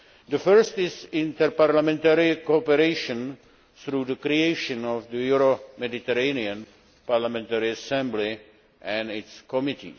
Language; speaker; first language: English; non-native, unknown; Czech